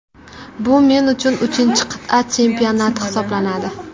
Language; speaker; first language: Uzbek; native; Uzbek